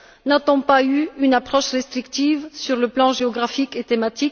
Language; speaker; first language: French; non-native, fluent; Bulgarian